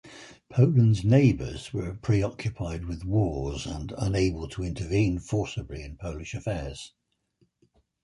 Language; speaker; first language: English; native; English